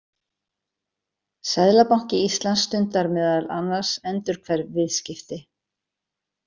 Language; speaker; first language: Icelandic; native; Icelandic